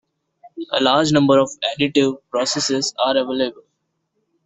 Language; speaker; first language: English; non-native, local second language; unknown